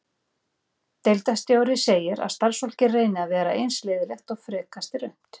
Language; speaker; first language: Icelandic; native; Icelandic